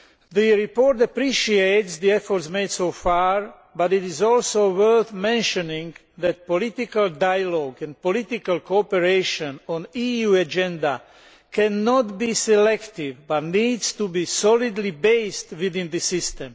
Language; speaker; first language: English; non-native, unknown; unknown